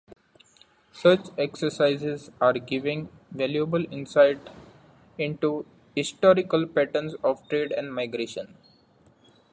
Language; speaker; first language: English; non-native, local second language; Marathi